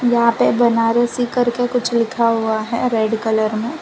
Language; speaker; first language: Hindi; non-native, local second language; Gujarati